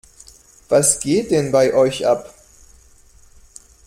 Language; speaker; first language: German; non-native, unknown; French